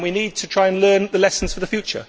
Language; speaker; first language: English; native; English